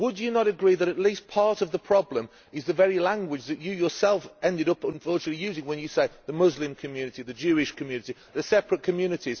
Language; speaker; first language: English; native; English